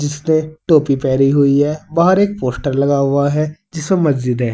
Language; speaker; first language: Hindi; native; Hindi